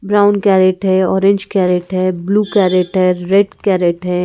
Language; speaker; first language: Hindi; native; Hindi